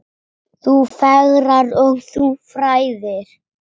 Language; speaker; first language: Icelandic; native; Icelandic